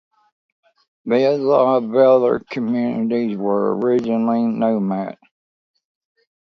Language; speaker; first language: English; native; English